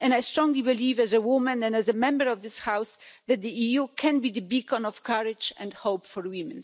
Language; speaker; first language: English; non-native, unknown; Polish